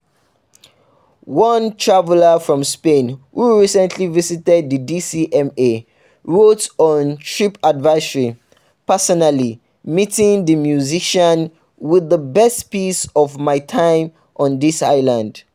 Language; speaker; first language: English; non-native, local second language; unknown